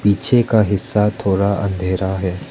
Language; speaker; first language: Hindi; non-native, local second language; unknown